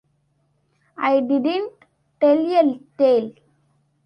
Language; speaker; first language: English; non-native, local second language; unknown